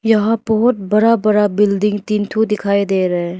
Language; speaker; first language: Hindi; non-native, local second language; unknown